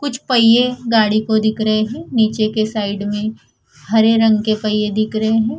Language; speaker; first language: Hindi; non-native, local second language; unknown